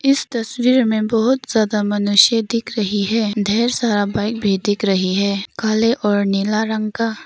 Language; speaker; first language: Hindi; non-native, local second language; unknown